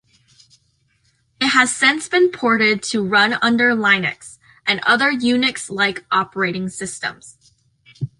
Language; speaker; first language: English; native; English